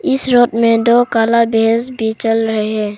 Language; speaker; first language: Hindi; non-native, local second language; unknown